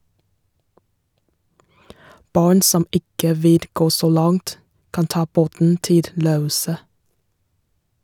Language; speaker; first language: Norwegian; non-native, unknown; Chinese